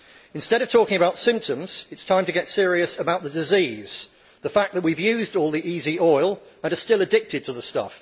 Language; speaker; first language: English; native; English